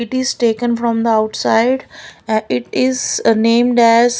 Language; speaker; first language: English; non-native, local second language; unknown